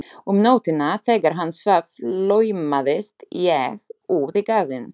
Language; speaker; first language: Icelandic; non-native, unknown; Slovak